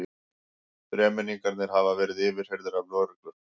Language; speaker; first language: Icelandic; native; Icelandic